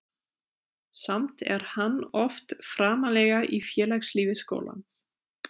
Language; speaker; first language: Icelandic; non-native, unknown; German